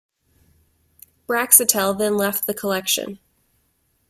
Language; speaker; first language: English; native; English